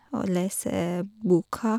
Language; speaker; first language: Norwegian; non-native, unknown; Persian